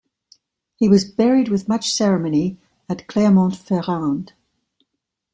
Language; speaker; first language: English; native; English